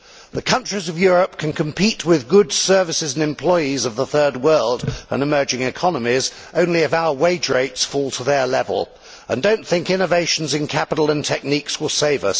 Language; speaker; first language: English; native; English